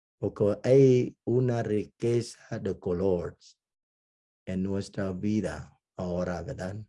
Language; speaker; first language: Spanish; non-native, fluent; Vietnamese